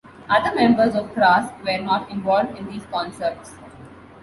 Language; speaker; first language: English; non-native, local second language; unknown